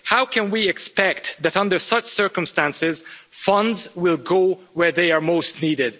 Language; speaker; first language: English; non-native, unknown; Hungarian